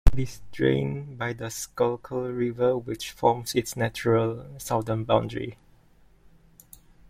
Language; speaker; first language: English; non-native, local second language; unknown